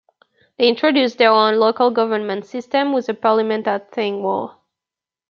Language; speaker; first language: English; native; English